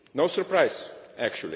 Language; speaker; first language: English; non-native, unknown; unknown